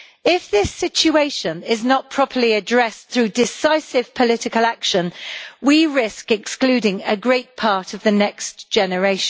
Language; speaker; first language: English; native; English